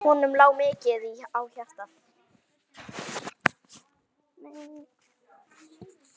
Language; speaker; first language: Icelandic; native; Icelandic